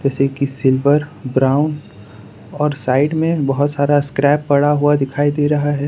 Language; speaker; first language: Hindi; non-native, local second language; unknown